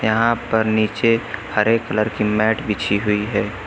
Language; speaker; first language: Hindi; native; Hindi